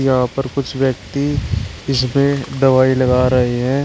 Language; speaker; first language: Hindi; native; Hindi